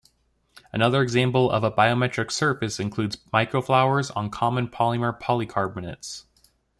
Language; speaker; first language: English; native; English